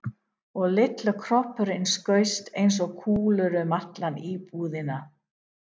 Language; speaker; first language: Icelandic; non-native, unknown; English